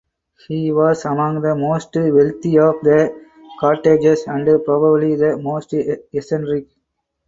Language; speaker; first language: English; non-native, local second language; Tamil